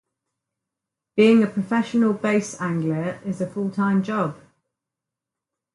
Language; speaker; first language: English; native; English